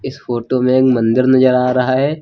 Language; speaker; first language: Hindi; native; Hindi